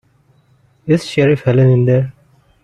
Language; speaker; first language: English; non-native, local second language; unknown